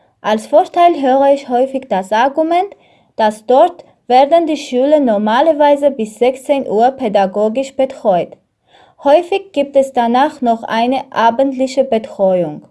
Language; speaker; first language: German; non-native, learner; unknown